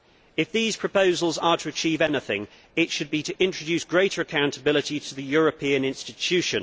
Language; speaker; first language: English; native; English